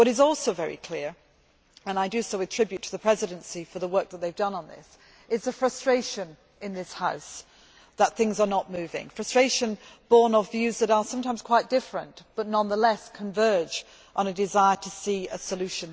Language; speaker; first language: English; native; English